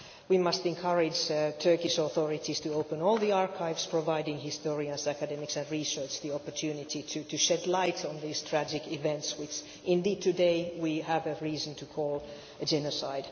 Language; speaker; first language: English; non-native, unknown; Finnish